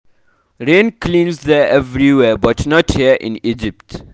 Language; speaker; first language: English; non-native, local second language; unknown